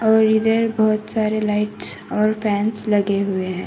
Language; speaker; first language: Hindi; non-native, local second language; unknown